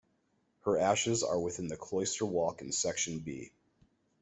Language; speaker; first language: English; native; English